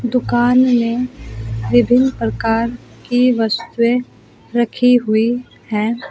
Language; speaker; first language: Hindi; native; Hindi